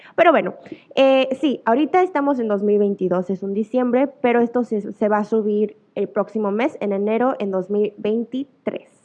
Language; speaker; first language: Spanish; early bilingual, other home language; Korean